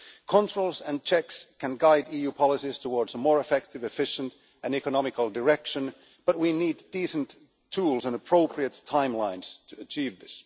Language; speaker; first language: English; non-native, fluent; Finnish